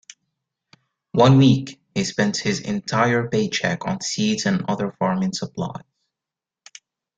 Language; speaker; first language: English; native; English